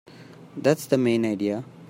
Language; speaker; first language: English; non-native, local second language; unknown